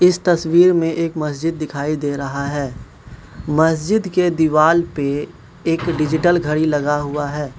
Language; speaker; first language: Hindi; non-native, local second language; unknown